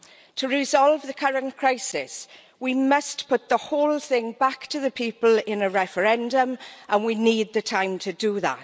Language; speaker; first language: English; native; English